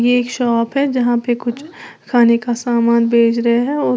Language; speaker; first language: Hindi; native; Hindi